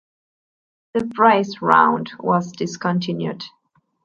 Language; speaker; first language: English; non-native, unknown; Spanish